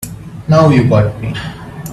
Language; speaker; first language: English; non-native, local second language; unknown